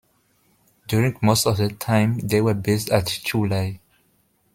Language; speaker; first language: English; non-native, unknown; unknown